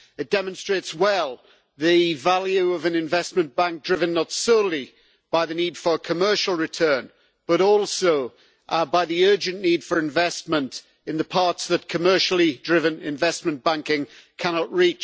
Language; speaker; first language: English; native; English